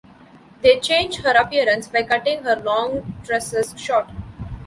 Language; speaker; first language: English; non-native, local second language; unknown